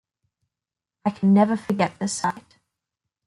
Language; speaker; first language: English; native; English